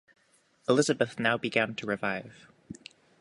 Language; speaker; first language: English; native; English